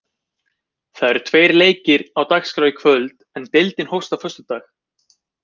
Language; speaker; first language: Icelandic; native; Icelandic